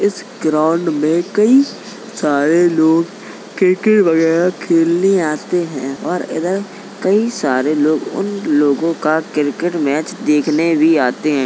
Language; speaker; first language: Hindi; native; Hindi